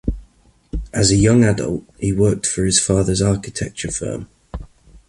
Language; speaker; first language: English; native; English